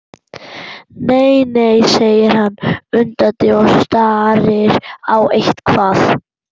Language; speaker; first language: Icelandic; non-native, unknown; German